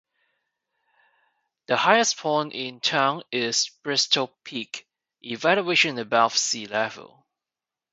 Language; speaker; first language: English; non-native, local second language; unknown